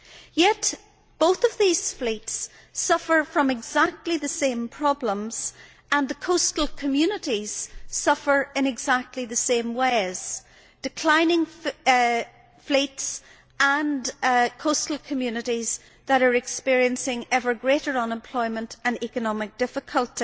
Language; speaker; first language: English; native; English